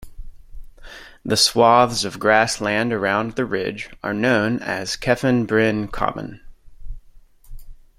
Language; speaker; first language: English; native; English